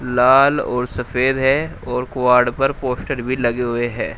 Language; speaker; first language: Hindi; native; Hindi